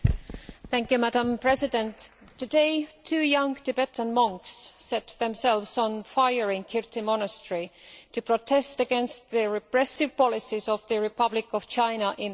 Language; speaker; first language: English; non-native, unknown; Estonian